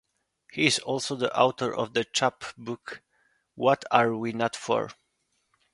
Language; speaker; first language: English; non-native, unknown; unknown